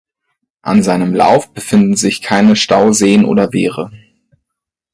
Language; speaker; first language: German; native; German